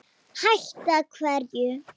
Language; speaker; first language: Icelandic; native; Icelandic